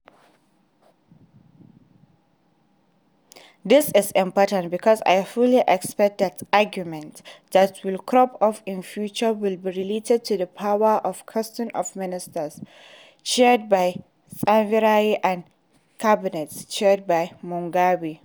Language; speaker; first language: English; non-native, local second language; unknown